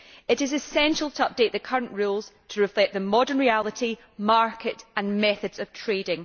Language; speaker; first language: English; native; English